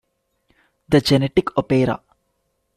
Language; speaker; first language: English; non-native, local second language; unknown